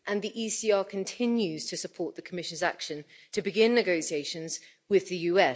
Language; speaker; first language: English; native; English